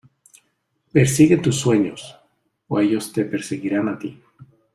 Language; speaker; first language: Spanish; native; Spanish